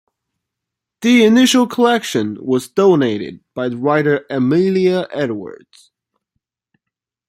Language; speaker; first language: English; non-native, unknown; Chinese